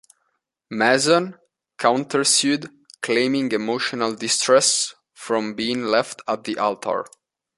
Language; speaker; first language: English; non-native, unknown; Italian